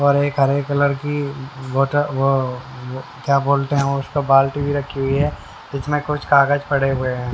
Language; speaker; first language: Hindi; native; Hindi